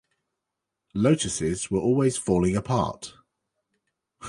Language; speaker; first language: English; native; English